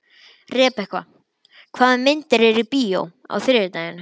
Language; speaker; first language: Icelandic; native; Icelandic